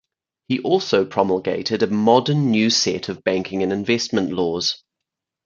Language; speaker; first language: English; native; English